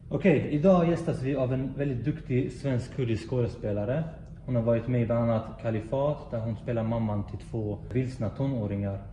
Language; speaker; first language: Swedish; native; Swedish